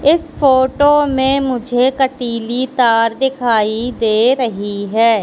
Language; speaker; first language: Hindi; native; Hindi